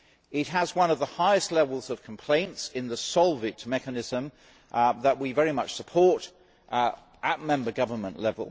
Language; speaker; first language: English; native; English